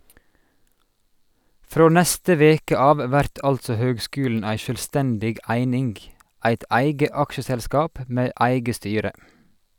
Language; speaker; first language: Norwegian; native; Norwegian